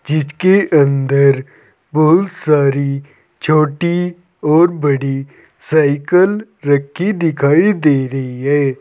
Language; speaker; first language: Hindi; native; Hindi